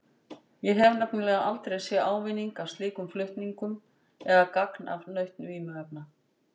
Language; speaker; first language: Icelandic; native; Icelandic